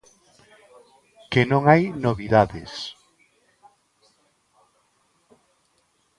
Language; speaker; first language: Galician; non-native, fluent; Spanish